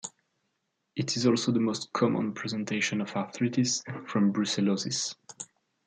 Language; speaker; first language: English; non-native, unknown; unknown